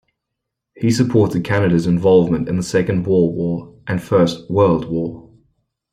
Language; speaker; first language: English; native; English